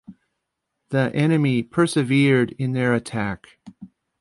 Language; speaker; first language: English; native; English